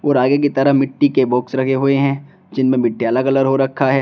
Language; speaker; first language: Hindi; native; Hindi